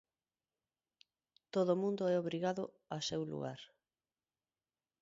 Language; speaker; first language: Galician; non-native, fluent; Spanish